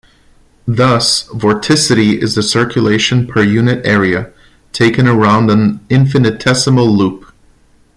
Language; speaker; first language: English; non-native, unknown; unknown